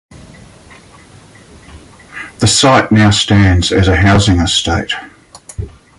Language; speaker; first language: English; native; English